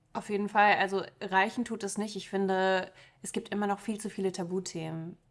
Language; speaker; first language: German; early bilingual, other home language; Russian